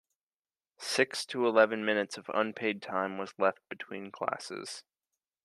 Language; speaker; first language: English; native; English